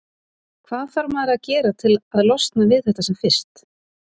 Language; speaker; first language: Icelandic; native; Icelandic